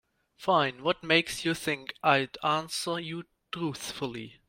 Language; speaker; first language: English; non-native, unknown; German